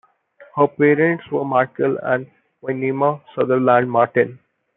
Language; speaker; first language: English; non-native, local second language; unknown